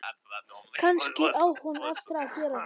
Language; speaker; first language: Icelandic; non-native, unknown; Polish